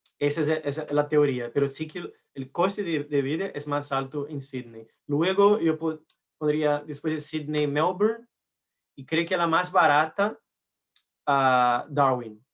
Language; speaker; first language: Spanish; non-native, related language; Portuguese